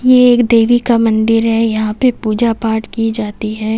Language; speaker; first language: Hindi; native; Hindi